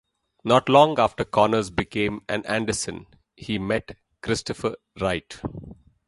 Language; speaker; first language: English; non-native, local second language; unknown